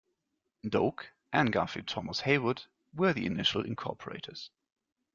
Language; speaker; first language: English; non-native, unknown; German